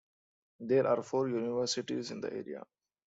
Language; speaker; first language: English; non-native, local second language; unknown